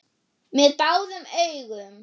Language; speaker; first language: Icelandic; non-native, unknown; German